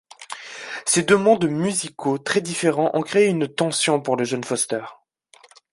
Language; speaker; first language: French; native; French